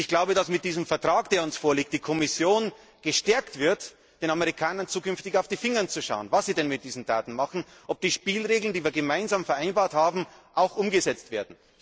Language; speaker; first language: German; native; German